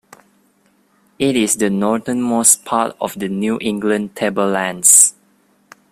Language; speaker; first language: English; non-native, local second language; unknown